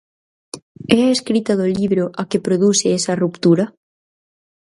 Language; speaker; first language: Galician; native; Galician